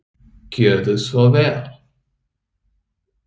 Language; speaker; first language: Icelandic; non-native, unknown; English